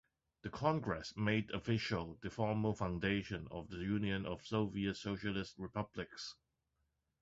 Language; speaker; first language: English; non-native, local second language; Cantonese